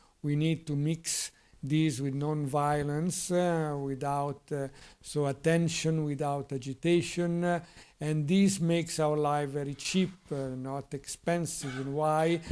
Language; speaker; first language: English; non-native, fluent; Italian